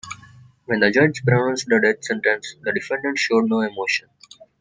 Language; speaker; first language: English; non-native, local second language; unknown